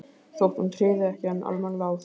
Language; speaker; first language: Icelandic; native; Icelandic